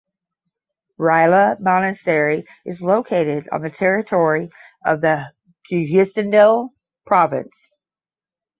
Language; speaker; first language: English; native; English